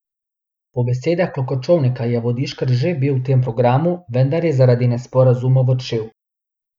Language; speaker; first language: Slovenian; non-native, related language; Bosnian